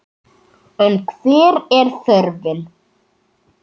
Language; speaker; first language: Icelandic; native; Icelandic